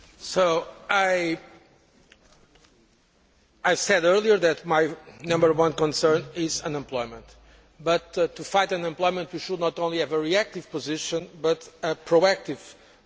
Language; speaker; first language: English; non-native, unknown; Portuguese